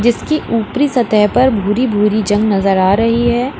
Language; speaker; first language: Hindi; native; Hindi